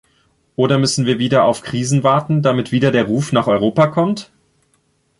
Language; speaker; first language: German; native; German